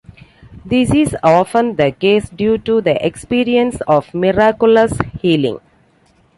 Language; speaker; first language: English; non-native, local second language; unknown